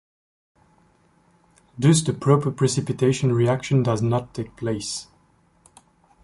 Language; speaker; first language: English; non-native, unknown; French